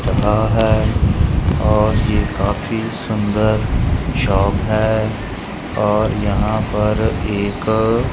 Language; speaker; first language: Hindi; non-native, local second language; Punjabi